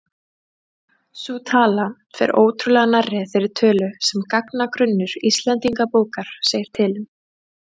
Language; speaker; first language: Icelandic; native; Icelandic